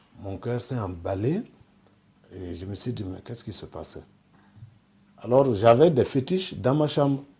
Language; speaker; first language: French; non-native, local second language; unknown